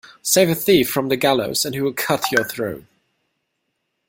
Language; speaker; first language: English; non-native, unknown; German